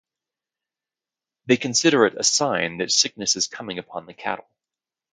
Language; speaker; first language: English; native; English